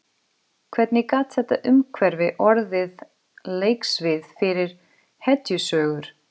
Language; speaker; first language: Icelandic; non-native, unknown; Portuguese